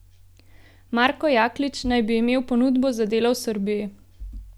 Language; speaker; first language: Slovenian; native; Slovenian